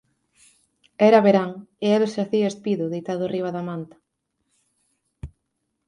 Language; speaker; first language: Galician; native; Galician